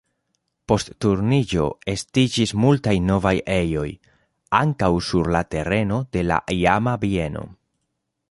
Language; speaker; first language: Esperanto; non-native, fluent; Spanish